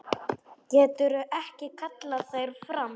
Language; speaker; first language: Icelandic; non-native, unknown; Polish